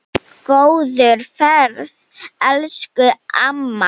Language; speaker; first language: Icelandic; non-native, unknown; Slovenian